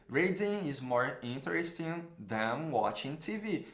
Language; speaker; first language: English; non-native, fluent; Portuguese